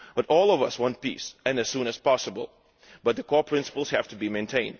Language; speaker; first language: English; non-native, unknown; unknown